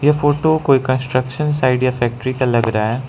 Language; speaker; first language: Hindi; non-native, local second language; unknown